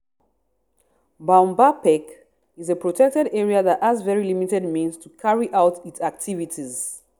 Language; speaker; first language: English; non-native, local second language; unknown